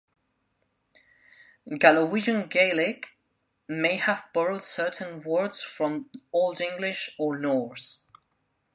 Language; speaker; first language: English; non-native, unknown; Spanish